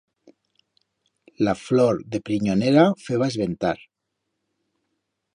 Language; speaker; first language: Aragonese; native; Aragonese